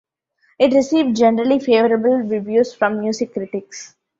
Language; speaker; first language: English; non-native, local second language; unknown